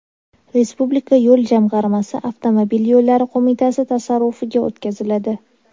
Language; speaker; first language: Uzbek; native; Uzbek